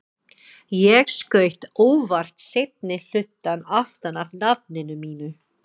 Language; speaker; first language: Icelandic; non-native, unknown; English